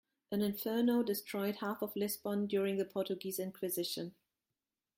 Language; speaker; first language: English; non-native, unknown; German